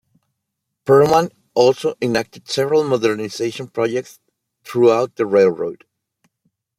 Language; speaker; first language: English; native; English